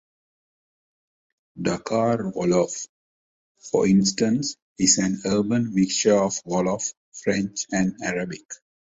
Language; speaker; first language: English; non-native, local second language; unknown